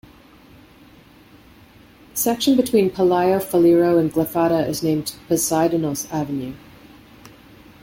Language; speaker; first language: English; native; English